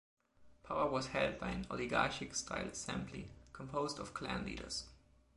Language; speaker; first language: English; non-native, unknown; German